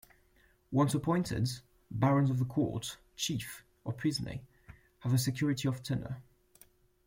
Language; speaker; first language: English; non-native, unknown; French